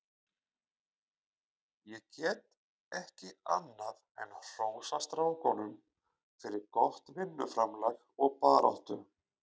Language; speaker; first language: Icelandic; native; Icelandic